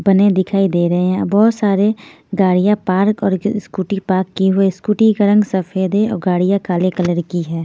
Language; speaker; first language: Hindi; non-native, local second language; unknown